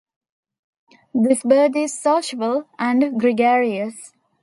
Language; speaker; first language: English; non-native, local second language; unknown